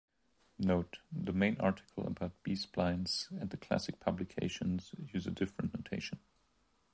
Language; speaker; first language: English; non-native, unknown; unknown